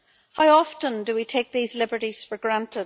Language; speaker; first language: English; native; English